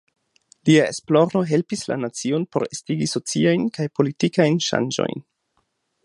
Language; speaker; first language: Esperanto; non-native, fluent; German